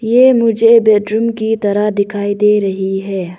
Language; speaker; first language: Hindi; non-native, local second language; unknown